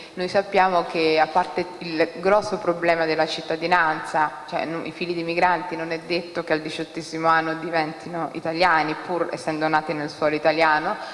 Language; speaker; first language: Italian; early bilingual, other home language; Somali